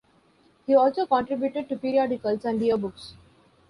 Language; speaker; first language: English; non-native, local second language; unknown